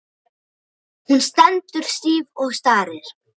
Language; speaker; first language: Icelandic; native; Icelandic